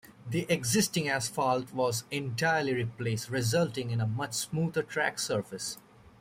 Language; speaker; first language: English; native; English